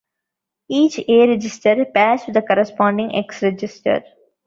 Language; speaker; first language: English; non-native, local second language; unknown